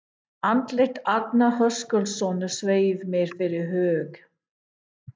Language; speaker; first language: Icelandic; non-native, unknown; English